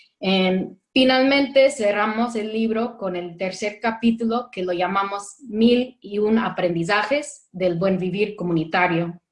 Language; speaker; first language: Spanish; non-native, fluent; English